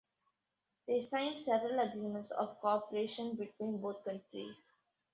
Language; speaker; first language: English; non-native, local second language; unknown